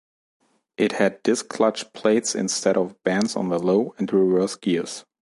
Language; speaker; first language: English; non-native, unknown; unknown